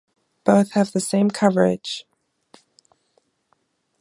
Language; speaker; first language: English; non-native, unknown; German